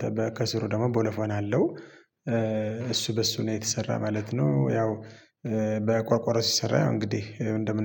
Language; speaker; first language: Amharic; non-native, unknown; Tigrinya